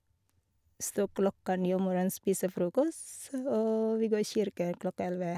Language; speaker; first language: Norwegian; non-native, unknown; Filipino